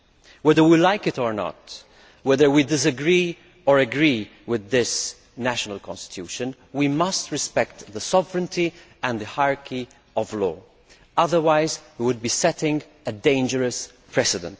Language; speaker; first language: English; non-native, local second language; Maltese